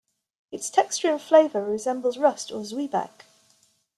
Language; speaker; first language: English; native; English